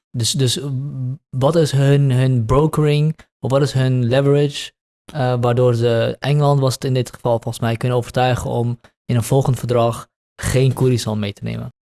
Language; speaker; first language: Dutch; early bilingual, other home language; Kurdish